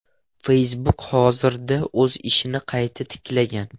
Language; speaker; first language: Uzbek; non-native, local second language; Russian